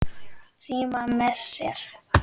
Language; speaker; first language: Icelandic; native; Icelandic